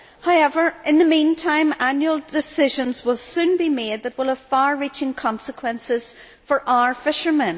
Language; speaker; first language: English; native; English